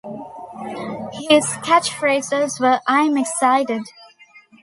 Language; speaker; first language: English; non-native, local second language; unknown